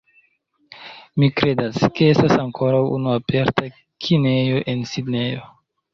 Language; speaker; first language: Esperanto; non-native, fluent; Chinese